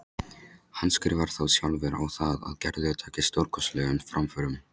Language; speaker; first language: Icelandic; non-native, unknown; Polish